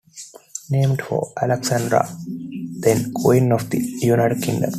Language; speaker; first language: English; non-native, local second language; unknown